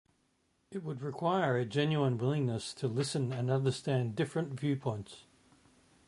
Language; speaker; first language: English; native; English